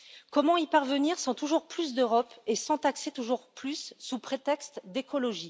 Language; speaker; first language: French; native; French